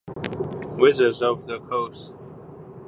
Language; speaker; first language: English; non-native, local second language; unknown